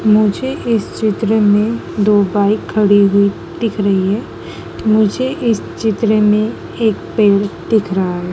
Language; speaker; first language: Hindi; native; Hindi